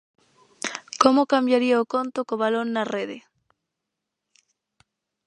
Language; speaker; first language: Galician; native; Galician